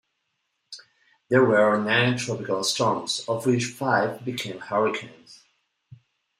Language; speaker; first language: English; non-native, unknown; Spanish